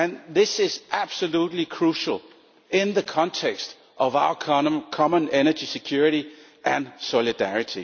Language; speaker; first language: English; non-native, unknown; Danish